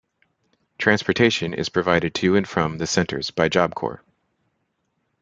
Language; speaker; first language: English; native; English